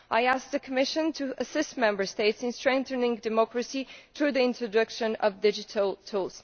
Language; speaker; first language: English; non-native, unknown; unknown